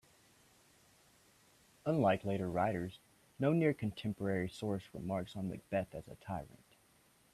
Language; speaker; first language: English; native; English